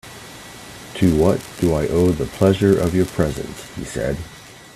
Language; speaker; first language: English; native; English